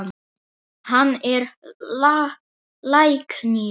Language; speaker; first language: Icelandic; non-native, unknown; Polish